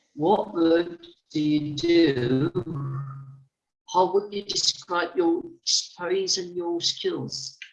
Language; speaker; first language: English; non-native, fluent; Turkish